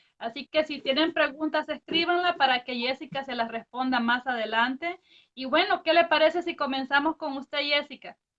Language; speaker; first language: Spanish; native; Spanish